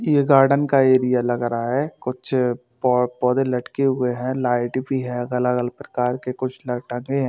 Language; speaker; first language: Hindi; native; Hindi